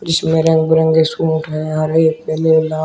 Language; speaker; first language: Hindi; native; Hindi